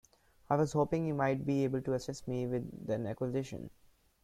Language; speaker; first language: English; non-native, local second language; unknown